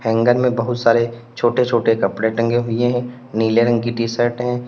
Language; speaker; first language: Hindi; native; Hindi